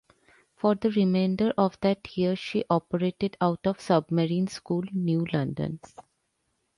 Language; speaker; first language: English; non-native, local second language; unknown